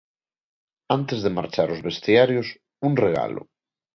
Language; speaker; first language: Galician; non-native, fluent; Spanish